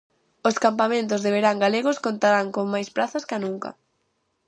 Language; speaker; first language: Galician; native; Galician